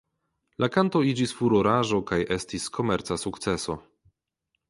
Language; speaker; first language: Esperanto; non-native, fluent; Polish